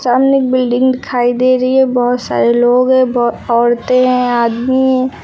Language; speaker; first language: Hindi; native; Hindi